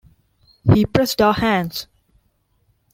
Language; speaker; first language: English; non-native, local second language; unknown